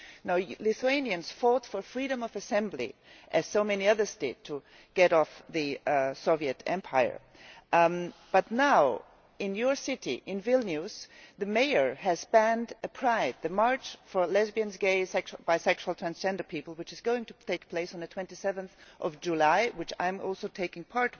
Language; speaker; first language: English; non-native, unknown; German